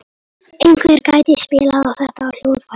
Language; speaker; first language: Icelandic; non-native, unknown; Polish